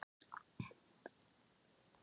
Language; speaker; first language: Icelandic; non-native, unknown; Thai